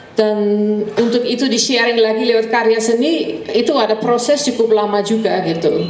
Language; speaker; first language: Indonesian; non-native, fluent; Dutch